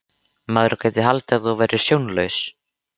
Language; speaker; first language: Icelandic; native; Icelandic